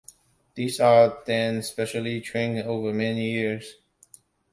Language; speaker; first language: English; non-native, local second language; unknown